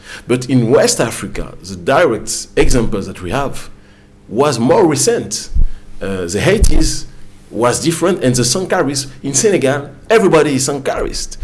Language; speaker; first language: English; non-native, fluent; French